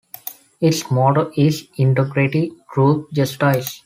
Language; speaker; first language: English; non-native, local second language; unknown